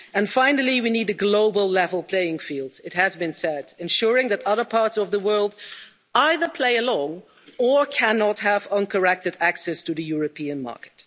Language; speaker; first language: English; non-native, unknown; Dutch